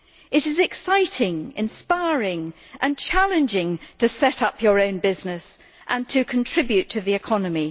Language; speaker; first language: English; native; English